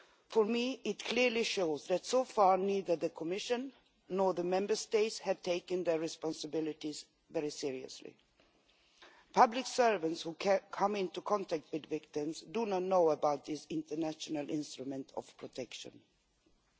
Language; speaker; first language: English; non-native, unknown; Swedish